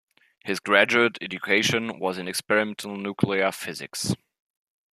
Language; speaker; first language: English; non-native, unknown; German